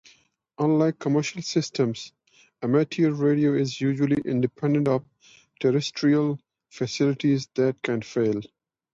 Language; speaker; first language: English; non-native, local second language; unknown